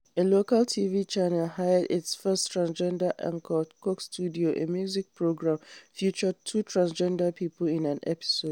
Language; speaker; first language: English; non-native, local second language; Hausa